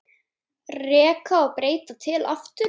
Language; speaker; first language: Icelandic; native; Icelandic